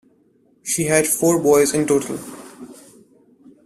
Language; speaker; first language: English; non-native, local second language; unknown